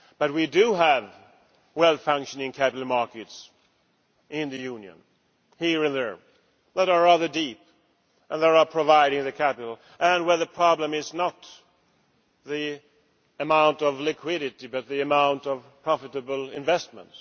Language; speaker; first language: English; non-native, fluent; Swedish